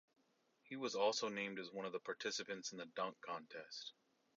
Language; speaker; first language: English; native; English